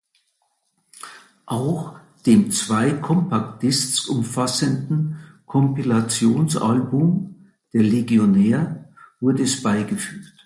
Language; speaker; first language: German; native; German